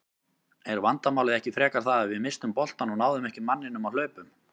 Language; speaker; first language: Icelandic; native; Icelandic